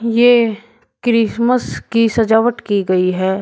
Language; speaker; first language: Hindi; native; Hindi